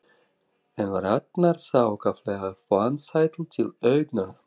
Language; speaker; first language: Icelandic; non-native, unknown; Russian